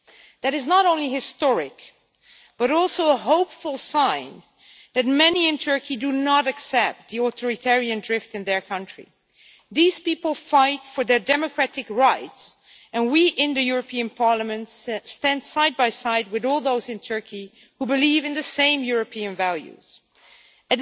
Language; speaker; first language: English; non-native, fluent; Dutch